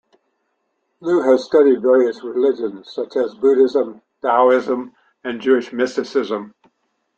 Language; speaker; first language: English; native; English